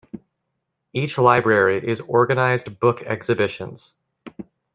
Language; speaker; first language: English; native; English